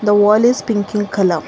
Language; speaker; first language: English; non-native, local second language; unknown